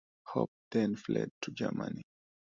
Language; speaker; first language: English; non-native, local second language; Swahili